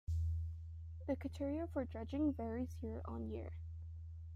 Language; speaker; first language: English; native; English